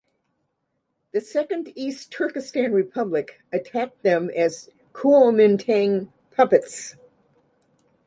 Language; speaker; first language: English; native; English